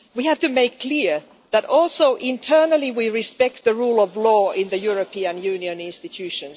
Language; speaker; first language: English; non-native, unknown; Finnish